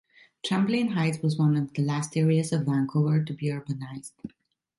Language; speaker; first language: English; non-native, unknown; Italian